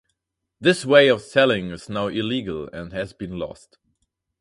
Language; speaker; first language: English; non-native, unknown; German